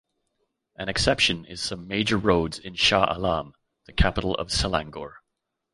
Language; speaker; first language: English; native; English